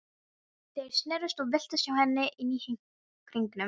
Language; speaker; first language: Icelandic; non-native, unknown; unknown